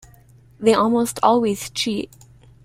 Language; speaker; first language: English; native; English